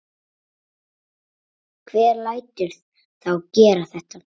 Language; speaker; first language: Icelandic; native; Icelandic